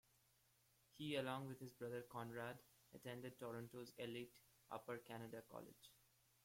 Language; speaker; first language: English; non-native, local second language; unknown